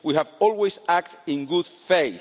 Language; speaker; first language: English; non-native, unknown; Spanish